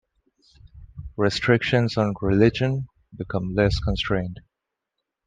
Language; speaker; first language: English; non-native, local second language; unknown